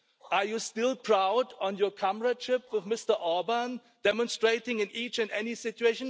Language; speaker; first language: English; non-native, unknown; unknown